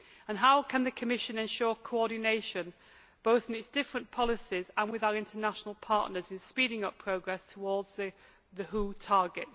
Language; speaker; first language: English; native; English